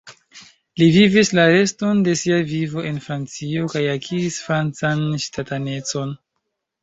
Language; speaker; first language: Esperanto; non-native, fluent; Chinese